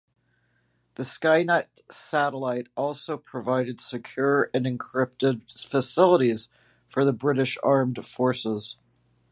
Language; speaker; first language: English; native; English